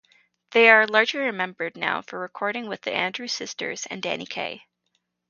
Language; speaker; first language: English; native; English